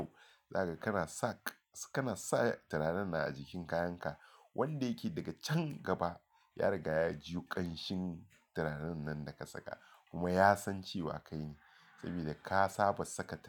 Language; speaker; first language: Hausa; non-native, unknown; Yoruba